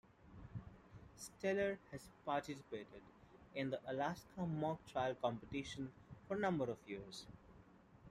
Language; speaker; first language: English; non-native, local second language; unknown